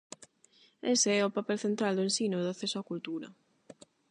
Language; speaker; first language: Galician; non-native, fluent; Spanish